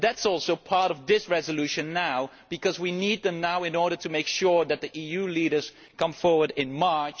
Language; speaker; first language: English; non-native, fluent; Dutch